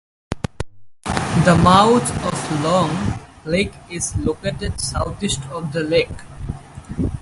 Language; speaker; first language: English; native; English